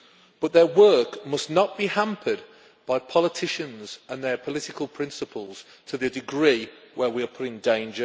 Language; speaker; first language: English; native; English